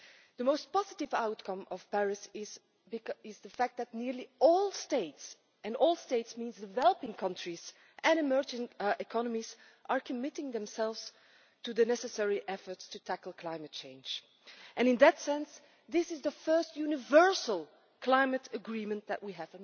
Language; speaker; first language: English; non-native, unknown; Dutch